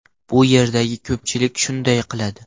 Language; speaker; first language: Uzbek; non-native, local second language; Russian